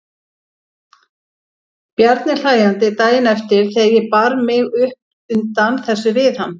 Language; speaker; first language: Icelandic; native; Icelandic